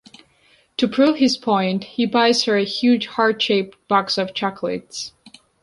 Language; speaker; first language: English; non-native, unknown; Georgian